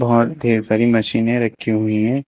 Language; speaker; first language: Hindi; native; Hindi